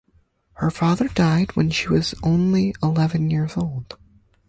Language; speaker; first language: English; native; English